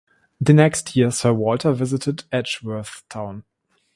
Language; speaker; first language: English; non-native, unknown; German